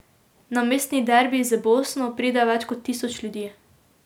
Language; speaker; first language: Slovenian; native; Slovenian